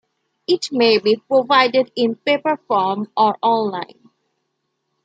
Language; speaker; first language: English; non-native, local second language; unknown